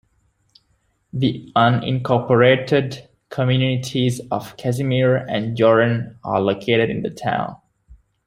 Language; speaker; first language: English; native; English